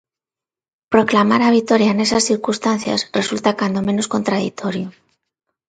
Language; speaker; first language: Galician; non-native, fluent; Spanish